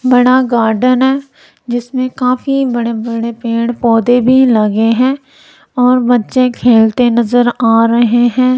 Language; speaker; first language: Hindi; non-native, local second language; Punjabi